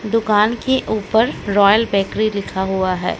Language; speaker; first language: Hindi; native; Hindi